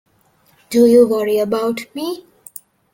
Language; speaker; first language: English; non-native, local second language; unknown